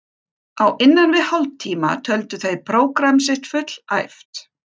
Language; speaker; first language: Icelandic; non-native, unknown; German